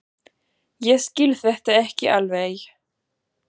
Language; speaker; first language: Icelandic; non-native, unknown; German